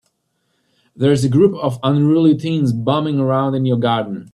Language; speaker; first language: English; native; English